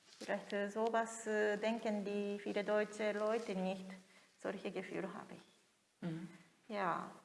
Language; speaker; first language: German; non-native, fluent; Japanese